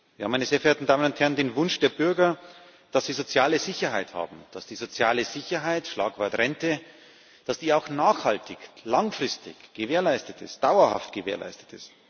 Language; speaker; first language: German; native; German